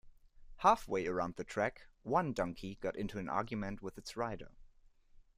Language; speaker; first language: English; non-native, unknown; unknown